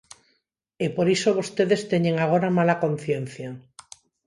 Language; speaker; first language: Galician; non-native, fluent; Spanish